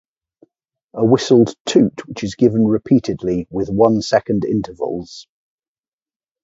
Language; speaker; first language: English; native; English